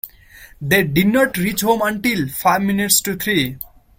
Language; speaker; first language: English; non-native, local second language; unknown